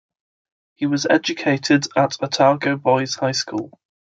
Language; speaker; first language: English; native; English